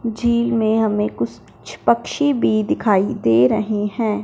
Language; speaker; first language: Hindi; non-native, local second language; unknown